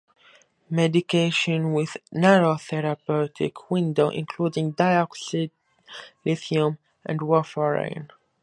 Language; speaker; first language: English; native; English